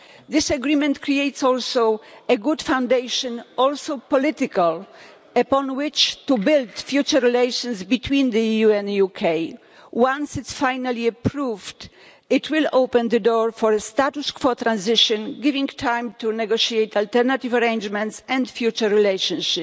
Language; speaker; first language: English; non-native, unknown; Polish